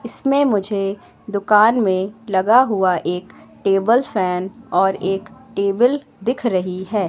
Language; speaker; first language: Hindi; native; Hindi